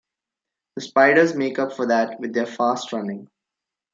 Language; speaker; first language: English; non-native, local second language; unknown